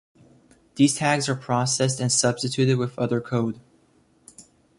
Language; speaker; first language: English; native; English